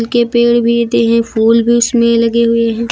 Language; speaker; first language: Hindi; native; Hindi